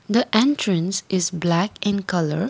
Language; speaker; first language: English; non-native, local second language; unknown